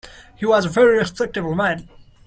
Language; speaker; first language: English; non-native, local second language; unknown